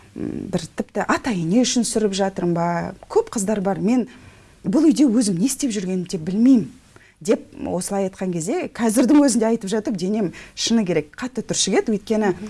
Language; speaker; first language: Kazakh; non-native, local second language; Russian